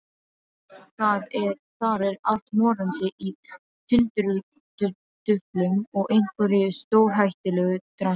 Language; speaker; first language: Icelandic; non-native, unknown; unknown